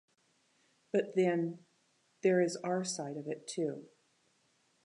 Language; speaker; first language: English; native; English